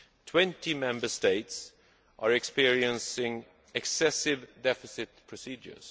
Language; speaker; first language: English; non-native, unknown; Swedish